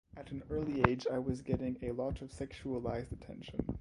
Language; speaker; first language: English; non-native, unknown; French